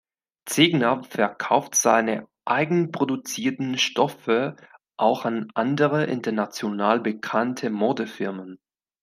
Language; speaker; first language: German; non-native, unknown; Spanish